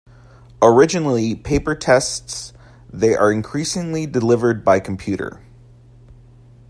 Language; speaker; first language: English; native; English